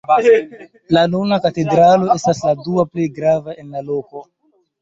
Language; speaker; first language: Esperanto; non-native, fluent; Chinese